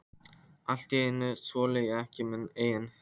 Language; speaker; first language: Icelandic; non-native, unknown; Polish